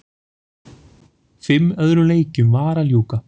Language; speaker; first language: Icelandic; native; Icelandic